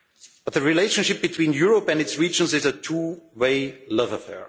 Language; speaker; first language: English; non-native, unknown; German